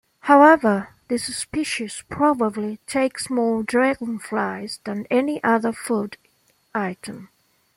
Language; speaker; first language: English; non-native, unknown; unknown